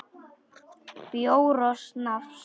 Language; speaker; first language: Icelandic; non-native, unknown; Polish